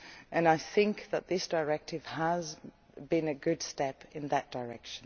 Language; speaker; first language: English; non-native, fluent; Dutch